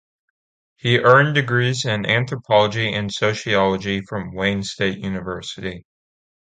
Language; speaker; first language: English; native; English